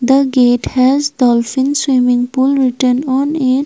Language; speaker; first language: English; non-native, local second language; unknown